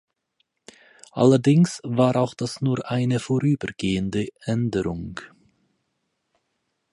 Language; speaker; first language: German; native; German